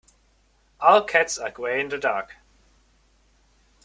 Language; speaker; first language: English; non-native, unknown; German